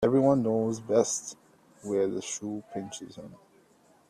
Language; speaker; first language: English; native; English